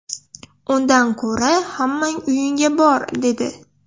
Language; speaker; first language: Uzbek; non-native, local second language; Russian